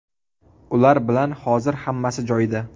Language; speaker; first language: Uzbek; native; Uzbek